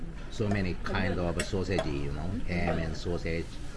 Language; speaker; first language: English; non-native, learner; Korean